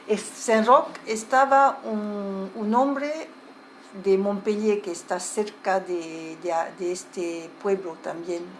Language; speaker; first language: Spanish; early bilingual, heritage; Spanish